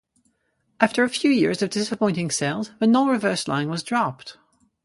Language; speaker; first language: English; non-native, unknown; French